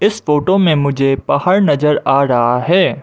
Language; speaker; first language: Hindi; non-native, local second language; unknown